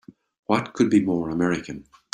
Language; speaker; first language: English; native; English